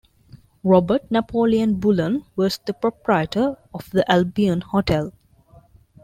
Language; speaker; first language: English; non-native, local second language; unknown